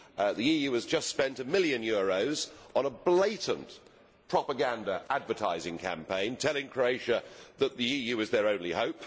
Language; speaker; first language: English; native; English